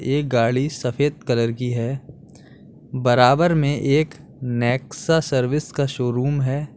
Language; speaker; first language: Hindi; native; Hindi